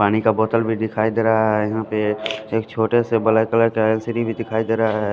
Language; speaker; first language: Hindi; non-native, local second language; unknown